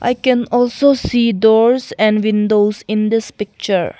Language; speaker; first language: English; non-native, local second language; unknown